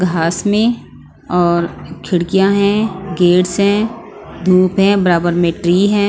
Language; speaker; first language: Hindi; non-native, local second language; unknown